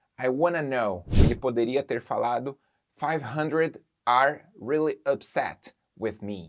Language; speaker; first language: English; non-native, fluent; Portuguese